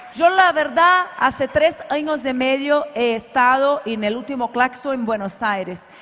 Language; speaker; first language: Spanish; non-native, related language; Portuguese